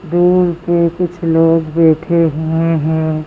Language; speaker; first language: Hindi; native; Hindi